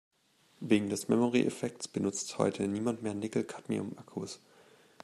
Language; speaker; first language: German; native; German